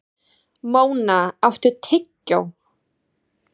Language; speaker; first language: Icelandic; native; Icelandic